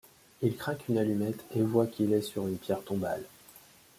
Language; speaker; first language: French; native; French